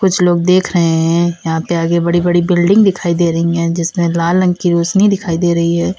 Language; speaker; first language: Hindi; native; Hindi